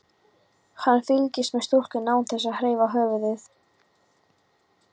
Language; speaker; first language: Icelandic; non-native, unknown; Polish